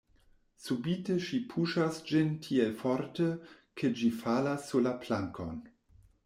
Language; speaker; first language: Esperanto; non-native, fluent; German